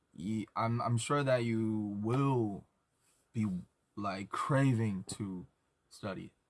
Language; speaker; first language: English; non-native, fluent; Korean